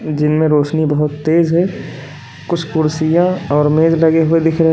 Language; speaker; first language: Hindi; native; Hindi